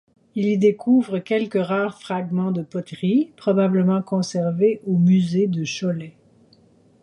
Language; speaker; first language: French; native; French